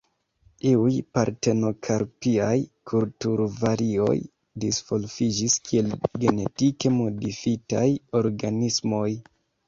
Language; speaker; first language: Esperanto; non-native, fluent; Kinyarwanda